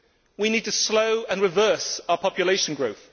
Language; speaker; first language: English; native; English